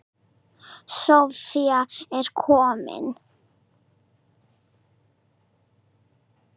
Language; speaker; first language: Icelandic; non-native, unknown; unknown